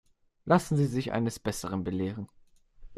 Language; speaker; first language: German; non-native, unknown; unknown